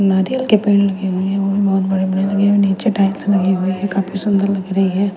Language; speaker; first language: Hindi; non-native, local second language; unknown